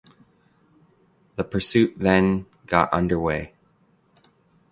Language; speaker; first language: English; native; English